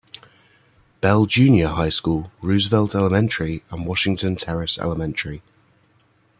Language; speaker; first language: English; native; English